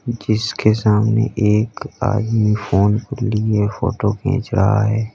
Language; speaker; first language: Hindi; native; Hindi